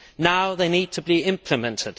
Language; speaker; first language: English; non-native, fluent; Danish